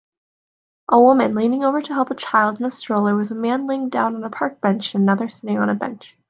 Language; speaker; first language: English; native; English